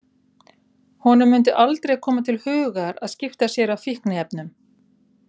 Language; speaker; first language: Icelandic; native; Icelandic